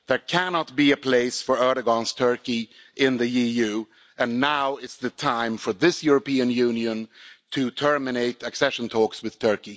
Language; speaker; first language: English; non-native, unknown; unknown